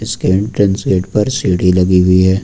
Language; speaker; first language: Hindi; native; Hindi